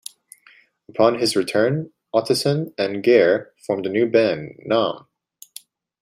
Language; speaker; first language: English; native; English